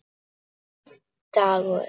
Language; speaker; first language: Icelandic; non-native, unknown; Polish